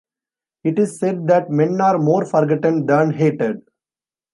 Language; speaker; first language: English; non-native, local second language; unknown